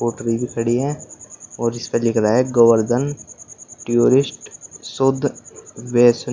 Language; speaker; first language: Hindi; native; Hindi